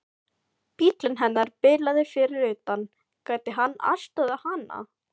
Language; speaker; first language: Icelandic; non-native, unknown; Filipino